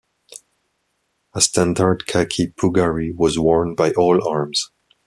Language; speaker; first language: English; non-native, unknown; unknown